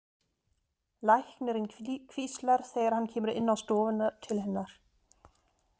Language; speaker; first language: Icelandic; non-native, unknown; German